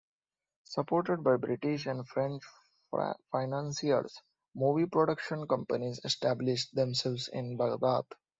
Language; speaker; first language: English; non-native, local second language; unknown